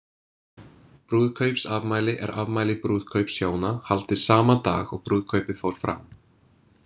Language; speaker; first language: Icelandic; non-native, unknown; English